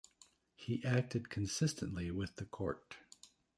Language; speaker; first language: English; native; English